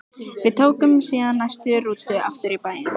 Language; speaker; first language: Icelandic; native; Icelandic